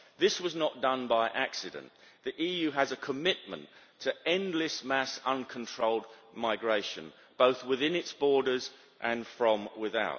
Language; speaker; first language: English; native; English